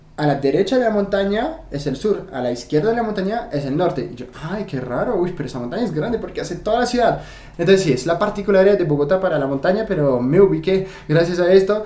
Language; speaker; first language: Spanish; non-native, fluent; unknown